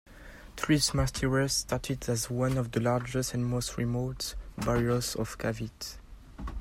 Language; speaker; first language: English; non-native, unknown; French